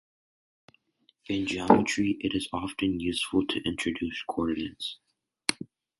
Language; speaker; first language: English; native; English